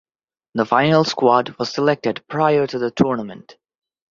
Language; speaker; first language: English; non-native, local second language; Bangla